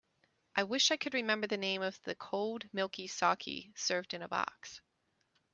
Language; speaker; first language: English; native; English